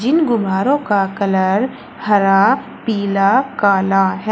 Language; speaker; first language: Hindi; native; Hindi